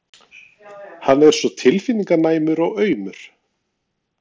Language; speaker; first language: Icelandic; non-native, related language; Norwegian